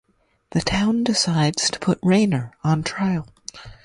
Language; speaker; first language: English; native; English